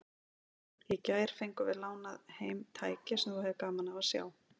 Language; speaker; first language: Icelandic; native; Icelandic